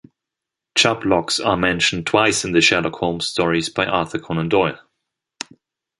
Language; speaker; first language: English; non-native, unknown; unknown